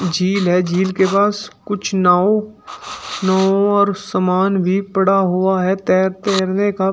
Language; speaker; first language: Hindi; native; Hindi